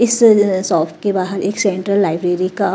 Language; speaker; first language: Hindi; native; Hindi